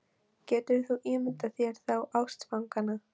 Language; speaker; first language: Icelandic; non-native, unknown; Polish